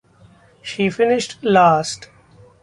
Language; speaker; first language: English; non-native, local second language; Marathi